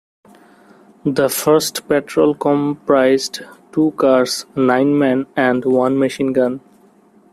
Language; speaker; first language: English; non-native, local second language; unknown